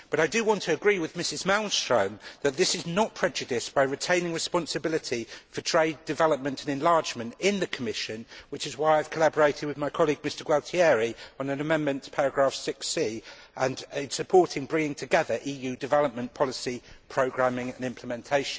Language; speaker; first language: English; native; English